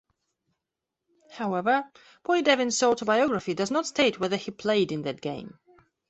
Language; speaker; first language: English; non-native, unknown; Belarusian